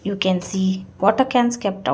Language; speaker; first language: English; non-native, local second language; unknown